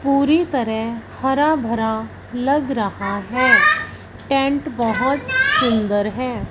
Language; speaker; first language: Hindi; non-native, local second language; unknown